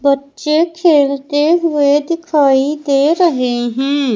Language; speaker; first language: Hindi; native; Hindi